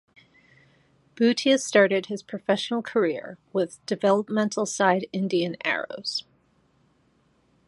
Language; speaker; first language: English; native; English